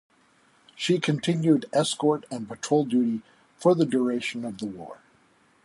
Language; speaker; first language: English; native; English